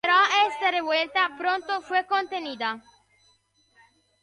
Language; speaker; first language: Spanish; non-native, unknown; Italian